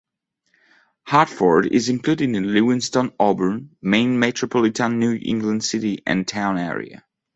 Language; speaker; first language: English; non-native, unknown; French